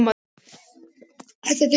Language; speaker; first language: Icelandic; non-native, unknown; Polish